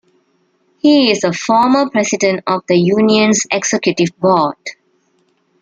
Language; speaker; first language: English; non-native, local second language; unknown